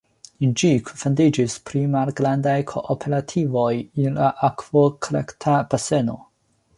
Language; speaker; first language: Esperanto; non-native, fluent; Chinese